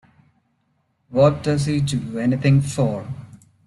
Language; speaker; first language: English; non-native, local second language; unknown